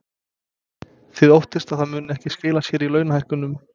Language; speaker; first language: Icelandic; non-native, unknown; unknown